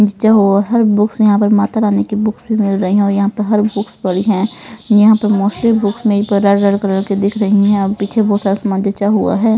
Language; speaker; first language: Hindi; non-native, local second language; Punjabi